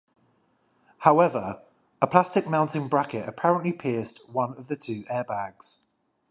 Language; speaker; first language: English; native; English